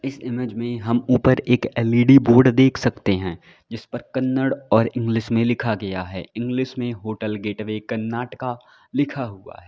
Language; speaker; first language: Hindi; native; Hindi